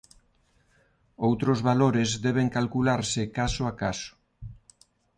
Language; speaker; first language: Galician; non-native, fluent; Spanish